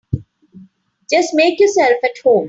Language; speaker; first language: English; non-native, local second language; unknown